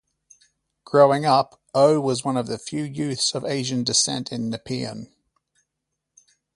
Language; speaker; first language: English; native; English